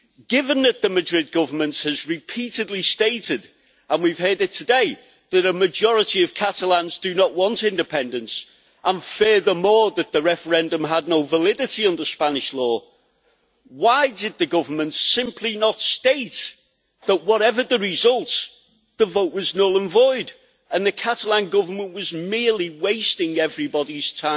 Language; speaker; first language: English; native; English